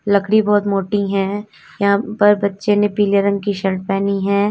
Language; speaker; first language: Hindi; native; Hindi